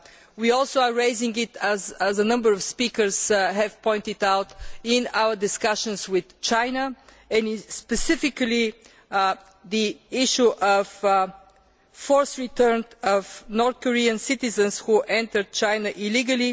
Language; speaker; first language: English; non-native, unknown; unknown